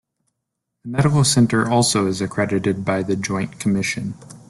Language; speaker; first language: English; native; English